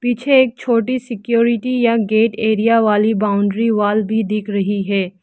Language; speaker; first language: Hindi; non-native, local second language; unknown